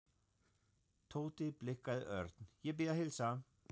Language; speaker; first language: Icelandic; non-native, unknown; German